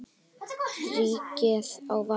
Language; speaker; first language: Icelandic; native; Icelandic